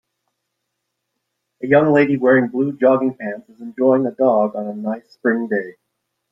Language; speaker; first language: English; native; English